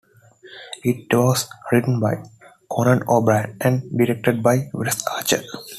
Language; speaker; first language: English; non-native, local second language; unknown